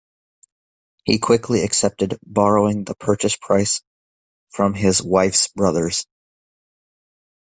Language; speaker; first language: English; native; English